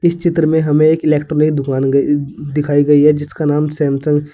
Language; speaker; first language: Hindi; native; Hindi